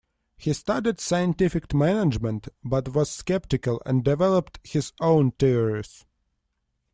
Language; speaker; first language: English; non-native, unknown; Russian